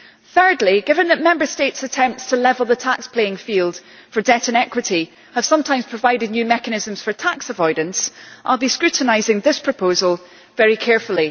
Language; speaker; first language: English; native; English